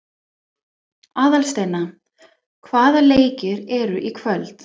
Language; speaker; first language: Icelandic; non-native, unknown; English